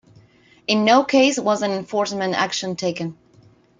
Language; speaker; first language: English; non-native, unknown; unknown